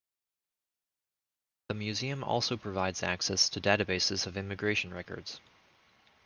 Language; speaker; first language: English; native; English